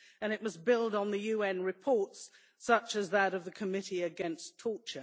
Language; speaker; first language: English; native; English